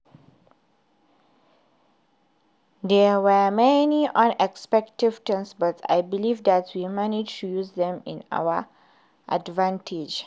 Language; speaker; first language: English; non-native, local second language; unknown